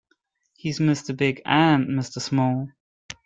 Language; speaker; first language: English; native; English